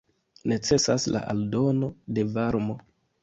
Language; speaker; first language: Esperanto; non-native, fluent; Kinyarwanda